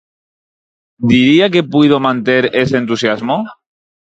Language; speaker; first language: Galician; non-native, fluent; Spanish